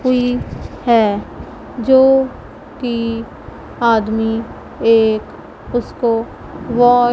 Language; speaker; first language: Hindi; non-native, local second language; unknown